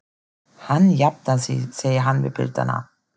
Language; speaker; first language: Icelandic; non-native, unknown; German